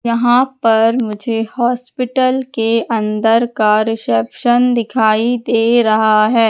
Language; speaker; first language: Hindi; native; Hindi